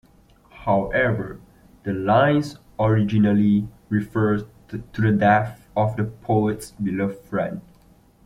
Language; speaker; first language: English; non-native, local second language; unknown